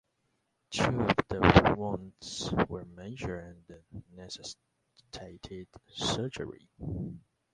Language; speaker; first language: English; non-native, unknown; Chinese